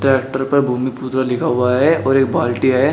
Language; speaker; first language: Hindi; native; Hindi